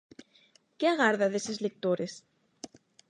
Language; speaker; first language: Galician; non-native, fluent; Spanish